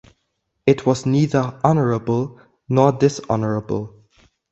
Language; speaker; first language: English; non-native, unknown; German